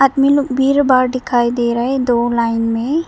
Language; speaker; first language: Hindi; non-native, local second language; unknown